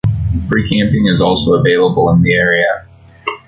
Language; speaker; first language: English; native; English